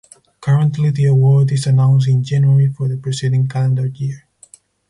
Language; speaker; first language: English; non-native, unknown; Spanish